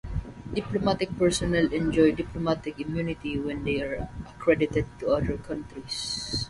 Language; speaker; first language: English; non-native, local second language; Waray